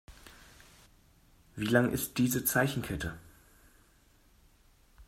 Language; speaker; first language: German; native; German